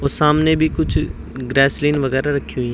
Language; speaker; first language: Hindi; native; Hindi